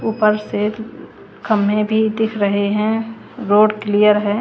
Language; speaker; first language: Hindi; native; Hindi